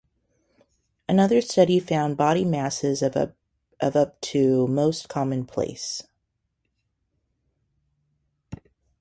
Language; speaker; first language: English; native; English